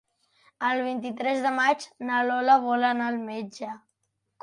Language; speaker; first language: Catalan; native; Catalan